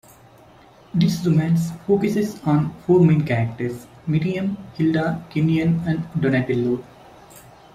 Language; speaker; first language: English; non-native, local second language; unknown